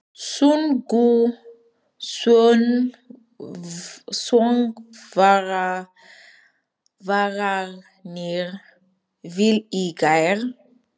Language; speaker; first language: Icelandic; non-native, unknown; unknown